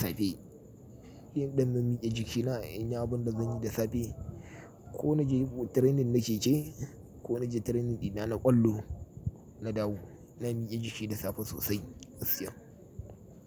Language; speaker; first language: Hausa; native; Hausa